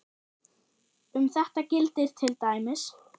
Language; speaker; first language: Icelandic; non-native, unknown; German